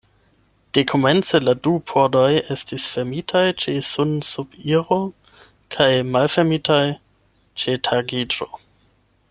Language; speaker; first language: Esperanto; non-native, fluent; German